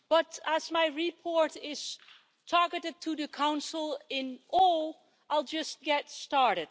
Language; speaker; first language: English; non-native, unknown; Dutch